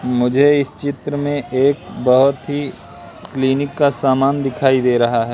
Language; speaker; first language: Hindi; native; Hindi